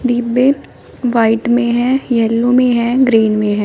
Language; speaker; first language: Hindi; native; Hindi